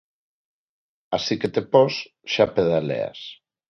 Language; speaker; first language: Galician; non-native, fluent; Spanish